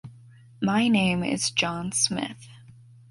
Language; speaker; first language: English; native; English